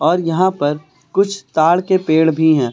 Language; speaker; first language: Hindi; native; Hindi